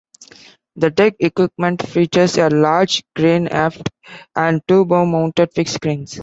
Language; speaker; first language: English; non-native, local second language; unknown